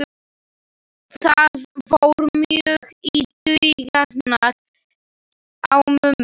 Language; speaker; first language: Icelandic; non-native, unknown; Slovak